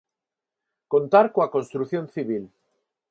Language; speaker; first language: Galician; non-native, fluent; Spanish